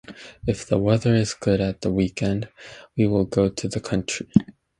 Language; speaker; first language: English; native; English